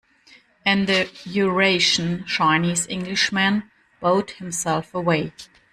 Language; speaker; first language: English; non-native, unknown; German